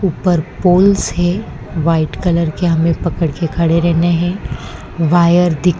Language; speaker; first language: Hindi; non-native, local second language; Gujarati